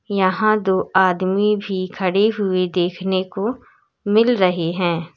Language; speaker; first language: Hindi; native; Hindi